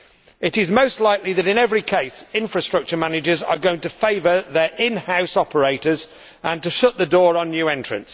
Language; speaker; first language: English; native; English